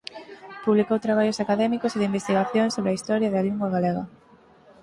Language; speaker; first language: Galician; native; Galician